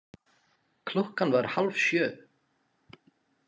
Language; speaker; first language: Icelandic; non-native, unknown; Slovak